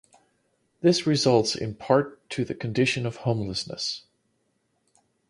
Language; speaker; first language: English; non-native, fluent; Dutch